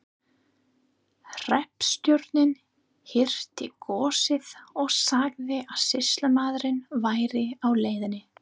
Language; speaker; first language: Icelandic; non-native, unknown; English